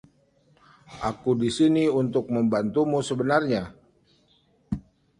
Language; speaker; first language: Indonesian; native; Indonesian